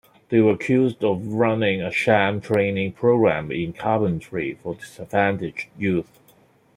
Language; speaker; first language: English; non-native, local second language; Cantonese